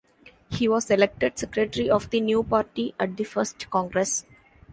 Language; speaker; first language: English; non-native, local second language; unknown